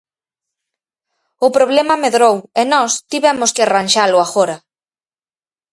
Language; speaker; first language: Galician; native; Galician